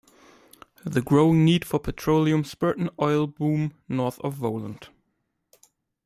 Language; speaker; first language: English; non-native, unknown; German